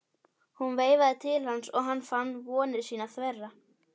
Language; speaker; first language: Icelandic; native; Icelandic